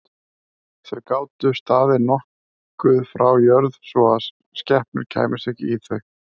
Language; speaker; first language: Icelandic; native; Icelandic